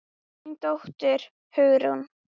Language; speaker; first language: Icelandic; native; Icelandic